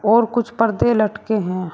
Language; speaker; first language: Hindi; native; Hindi